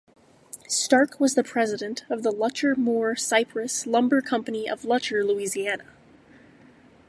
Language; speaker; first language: English; native; English